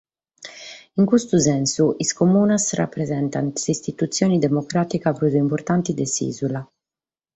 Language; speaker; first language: Sardinian; native; Sardinian